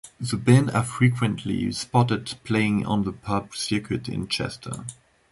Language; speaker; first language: English; non-native, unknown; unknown